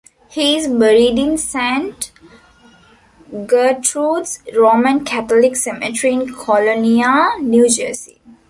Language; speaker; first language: English; non-native, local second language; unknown